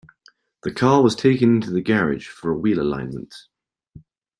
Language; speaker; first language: English; native; English